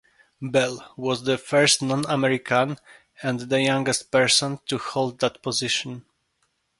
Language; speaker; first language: English; non-native, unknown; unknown